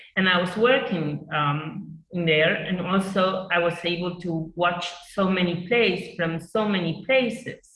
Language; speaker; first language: English; non-native, fluent; Spanish